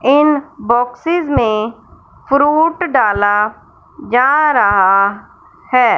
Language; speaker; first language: Hindi; non-native, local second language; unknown